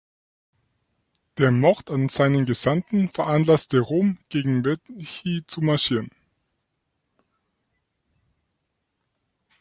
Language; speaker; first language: German; native; German